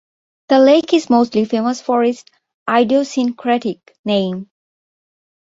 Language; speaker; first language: English; non-native, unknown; Bangla